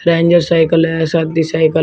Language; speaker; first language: Hindi; native; Hindi